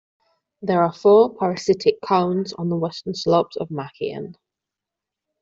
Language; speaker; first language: English; non-native, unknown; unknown